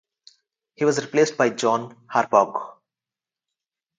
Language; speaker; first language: English; non-native, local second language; Telugu